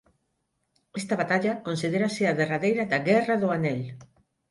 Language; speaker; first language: Galician; non-native, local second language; Spanish